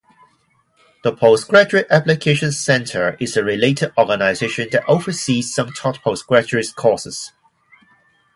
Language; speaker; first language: English; non-native, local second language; Cantonese